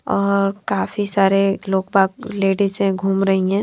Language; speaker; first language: Hindi; non-native, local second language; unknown